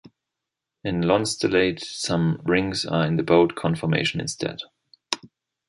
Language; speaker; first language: English; non-native, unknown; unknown